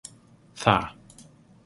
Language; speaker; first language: English; native; English